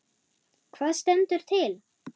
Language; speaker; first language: Icelandic; non-native, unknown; German